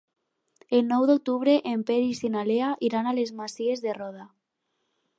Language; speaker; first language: Catalan; non-native, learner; Spanish